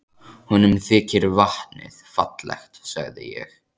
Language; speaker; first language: Icelandic; native; Icelandic